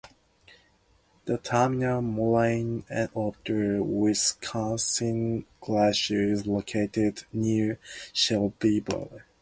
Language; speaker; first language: English; non-native, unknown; Japanese